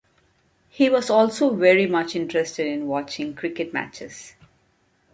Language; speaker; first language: English; non-native, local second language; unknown